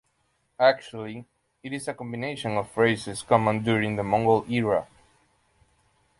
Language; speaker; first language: English; native; English